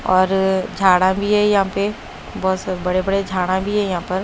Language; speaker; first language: Hindi; non-native, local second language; Punjabi